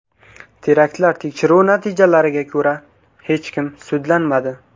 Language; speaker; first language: Uzbek; native; Uzbek